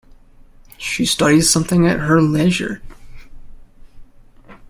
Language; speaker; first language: English; native; English